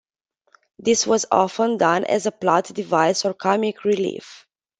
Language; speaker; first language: English; non-native, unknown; Romanian